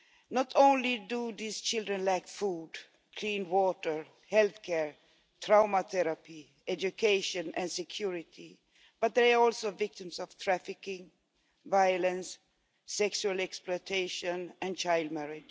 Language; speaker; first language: English; non-native, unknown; Swedish